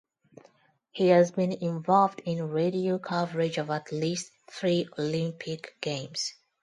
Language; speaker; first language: English; non-native, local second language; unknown